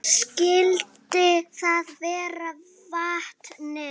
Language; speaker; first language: Icelandic; native; Icelandic